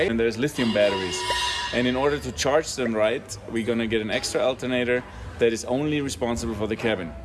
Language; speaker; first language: English; non-native, fluent; German